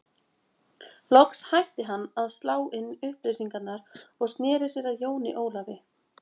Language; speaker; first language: Icelandic; native; Icelandic